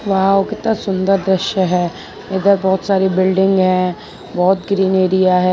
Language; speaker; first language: Hindi; non-native, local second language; Gujarati